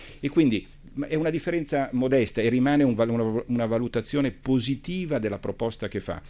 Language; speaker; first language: Italian; native; Italian